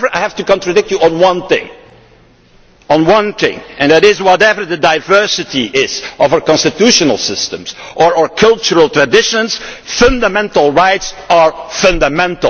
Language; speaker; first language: English; non-native, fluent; Dutch